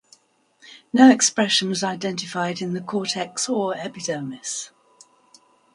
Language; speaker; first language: English; native; English